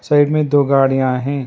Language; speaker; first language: Hindi; non-native, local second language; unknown